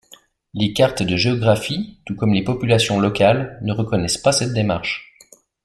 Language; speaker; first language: French; native; French